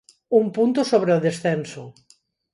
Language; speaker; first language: Galician; non-native, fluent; Spanish